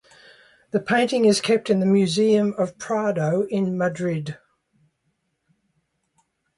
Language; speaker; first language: English; native; English